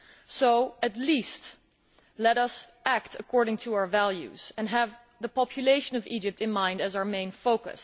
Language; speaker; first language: English; non-native, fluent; Dutch